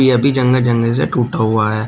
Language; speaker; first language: Hindi; native; Hindi